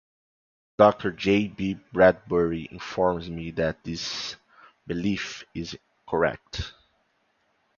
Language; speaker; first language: English; non-native, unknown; Portuguese